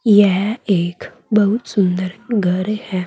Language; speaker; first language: Hindi; native; Hindi